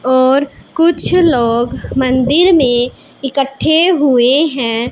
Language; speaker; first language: Hindi; non-native, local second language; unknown